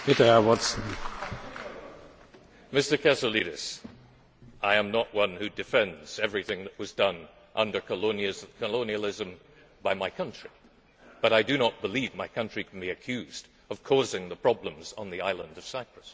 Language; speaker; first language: English; native; English